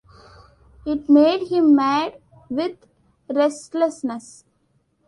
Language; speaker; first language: English; non-native, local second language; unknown